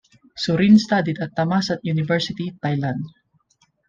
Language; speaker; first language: English; non-native, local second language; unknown